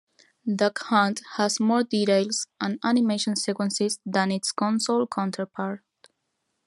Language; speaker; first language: English; non-native, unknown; Spanish